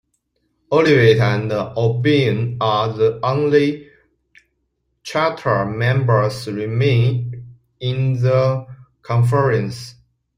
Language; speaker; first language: English; non-native, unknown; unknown